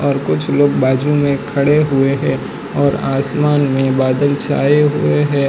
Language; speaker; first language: Hindi; non-native, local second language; Gujarati